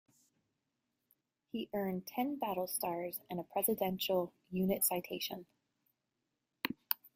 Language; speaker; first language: English; native; English